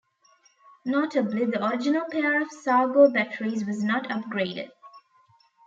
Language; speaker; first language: English; non-native, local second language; Tamil